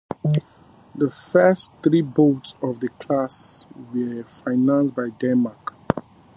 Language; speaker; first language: English; native; English